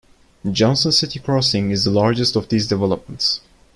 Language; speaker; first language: English; non-native, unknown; Turkish